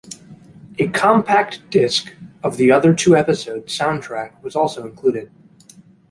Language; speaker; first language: English; native; English